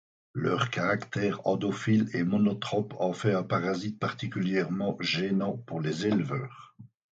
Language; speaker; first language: French; native; French